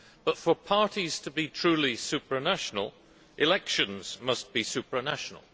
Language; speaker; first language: English; native; English